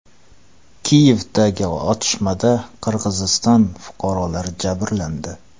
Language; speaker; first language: Uzbek; non-native, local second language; Kara-Kalpak